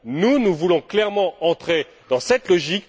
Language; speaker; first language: French; native; French